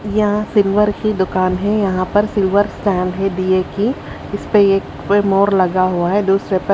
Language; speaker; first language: Hindi; native; Hindi